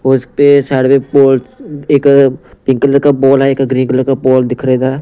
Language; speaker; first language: Hindi; non-native, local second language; Punjabi